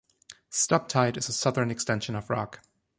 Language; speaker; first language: English; non-native, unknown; German